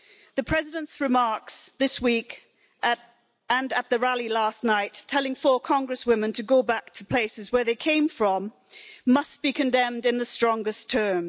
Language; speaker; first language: English; native; English